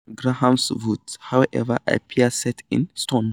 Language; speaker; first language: English; non-native, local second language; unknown